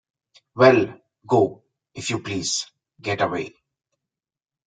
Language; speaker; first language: English; non-native, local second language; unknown